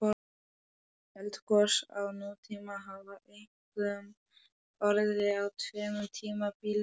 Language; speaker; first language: Icelandic; non-native, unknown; Polish